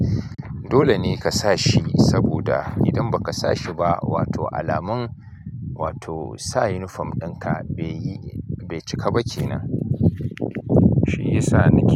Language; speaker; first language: Hausa; native; Hausa